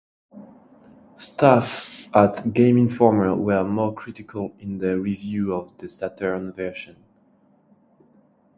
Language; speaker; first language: English; non-native, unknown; French